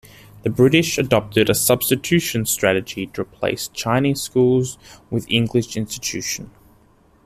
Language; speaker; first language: English; native; English